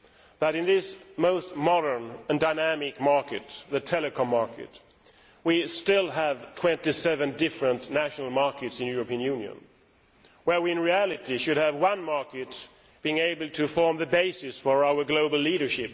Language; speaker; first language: English; non-native, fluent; Swedish